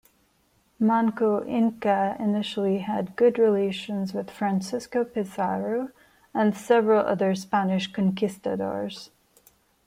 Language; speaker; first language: English; non-native, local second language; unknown